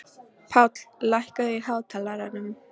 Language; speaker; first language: Icelandic; non-native, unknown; Polish